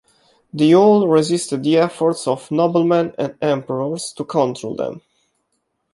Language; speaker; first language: English; non-native, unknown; Italian